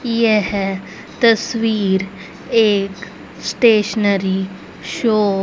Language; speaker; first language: Hindi; native; Hindi